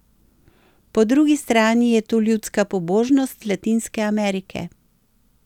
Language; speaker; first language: Slovenian; native; Slovenian